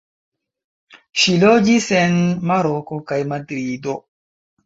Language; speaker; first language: Esperanto; non-native, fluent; Chinese